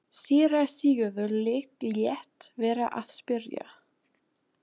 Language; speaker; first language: Icelandic; non-native, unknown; German